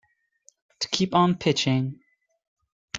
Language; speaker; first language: English; native; English